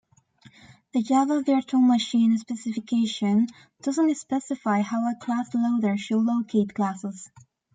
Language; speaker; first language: English; native; English